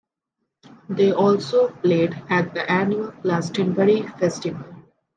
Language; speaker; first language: English; non-native, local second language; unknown